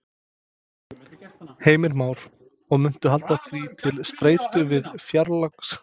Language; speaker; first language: Icelandic; non-native, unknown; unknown